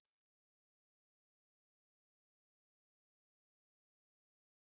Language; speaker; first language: Icelandic; non-native, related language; Danish